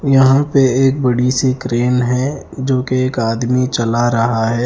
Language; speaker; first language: Hindi; non-native, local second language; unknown